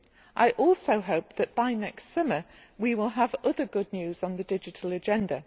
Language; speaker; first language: English; native; English